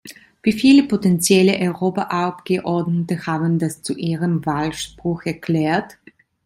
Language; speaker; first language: German; non-native, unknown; Italian